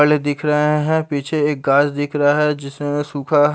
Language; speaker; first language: Hindi; native; Hindi